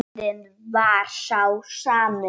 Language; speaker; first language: Icelandic; non-native, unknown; Polish